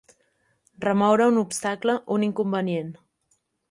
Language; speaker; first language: Catalan; native; Catalan